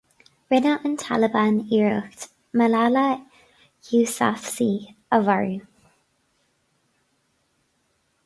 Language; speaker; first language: Irish; non-native, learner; English